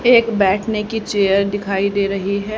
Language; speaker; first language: Hindi; native; Hindi